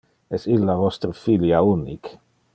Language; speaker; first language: Interlingua; non-native, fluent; Dutch